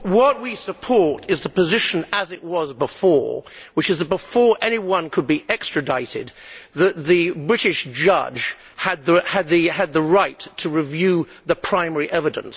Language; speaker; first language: English; native; English